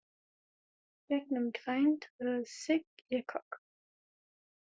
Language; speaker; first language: Icelandic; non-native, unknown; German